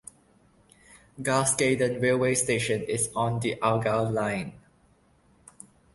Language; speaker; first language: English; non-native, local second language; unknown